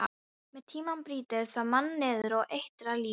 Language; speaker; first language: Icelandic; non-native, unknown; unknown